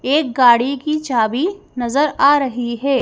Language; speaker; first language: Hindi; native; Hindi